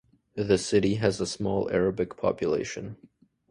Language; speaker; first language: English; native; English